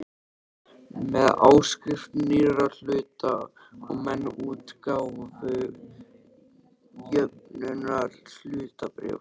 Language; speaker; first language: Icelandic; native; Icelandic